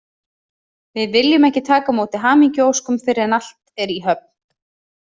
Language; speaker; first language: Icelandic; native; Icelandic